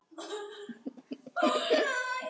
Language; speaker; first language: Icelandic; native; Icelandic